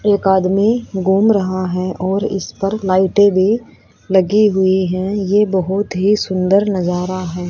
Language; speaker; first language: Hindi; native; Hindi